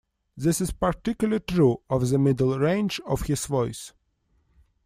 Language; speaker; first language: English; non-native, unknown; Russian